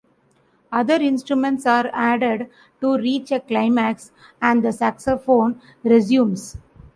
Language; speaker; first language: English; non-native, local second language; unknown